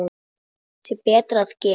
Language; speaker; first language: Icelandic; non-native, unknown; Polish